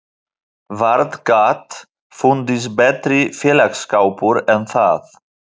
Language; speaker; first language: Icelandic; non-native, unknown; Polish